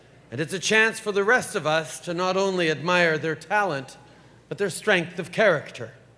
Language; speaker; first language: English; native; English